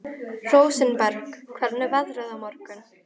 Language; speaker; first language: Icelandic; native; Icelandic